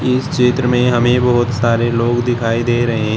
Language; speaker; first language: Hindi; native; Hindi